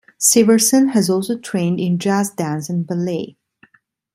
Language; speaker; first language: English; non-native, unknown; Italian